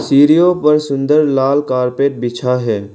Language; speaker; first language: Hindi; non-native, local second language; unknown